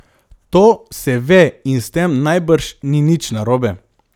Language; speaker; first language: Slovenian; non-native, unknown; Macedonian